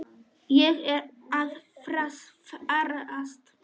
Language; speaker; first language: Icelandic; non-native, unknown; Polish